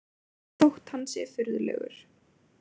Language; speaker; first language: Icelandic; native; Icelandic